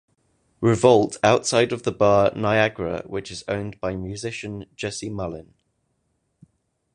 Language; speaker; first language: English; native; English